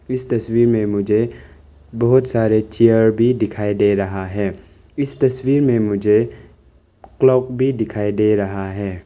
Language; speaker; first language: Hindi; non-native, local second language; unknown